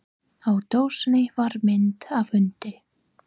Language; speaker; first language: Icelandic; non-native, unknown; English